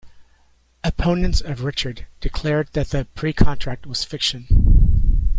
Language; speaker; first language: English; native; English